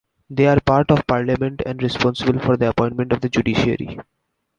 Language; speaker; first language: English; non-native, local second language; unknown